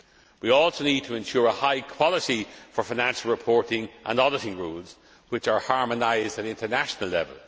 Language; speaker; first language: English; non-native, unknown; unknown